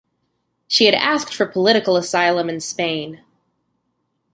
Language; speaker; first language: English; native; English